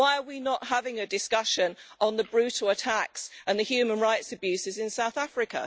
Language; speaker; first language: English; native; English